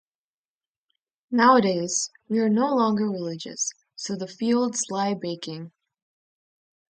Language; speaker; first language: English; native; English